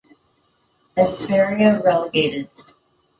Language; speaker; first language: English; native; English